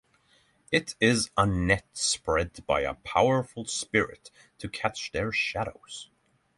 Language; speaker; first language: English; non-native, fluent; Norwegian